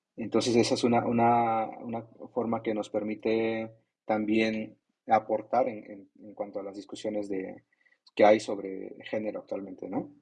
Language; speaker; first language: Spanish; non-native, local second language; Zapotec